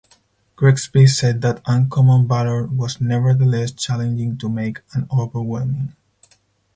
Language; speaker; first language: English; non-native, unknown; Spanish